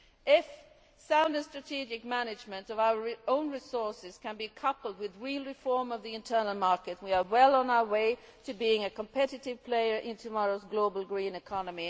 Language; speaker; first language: English; non-native, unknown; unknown